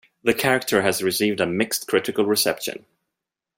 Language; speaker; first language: English; non-native, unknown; Swedish